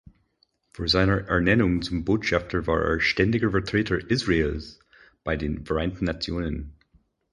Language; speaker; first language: German; non-native, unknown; English